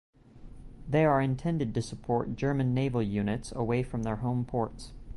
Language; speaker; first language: English; native; English